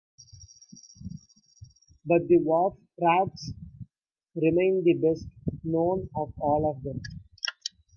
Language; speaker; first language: English; non-native, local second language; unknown